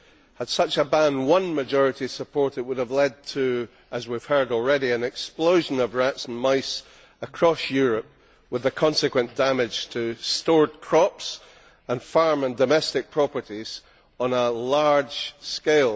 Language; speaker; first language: English; native; English